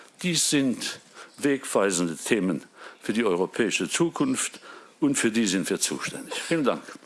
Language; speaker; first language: German; non-native, local second language; Luxembourgish